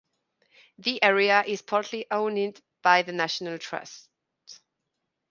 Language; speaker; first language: English; non-native, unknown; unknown